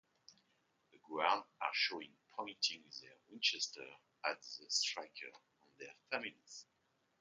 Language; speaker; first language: English; non-native, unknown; French